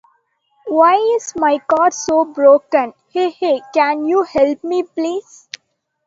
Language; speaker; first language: English; non-native, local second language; Tamil